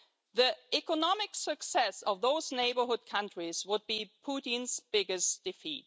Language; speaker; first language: English; non-native, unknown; German